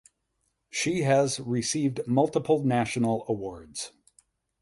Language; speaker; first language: English; native; English